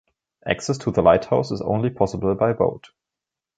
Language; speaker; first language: English; non-native, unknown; German